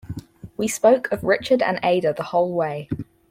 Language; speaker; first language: English; native; English